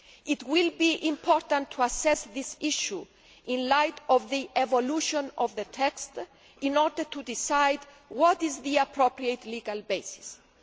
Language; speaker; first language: English; non-native, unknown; Greek